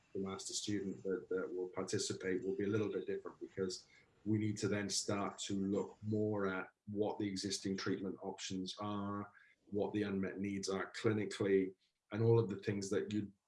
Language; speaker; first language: English; native; English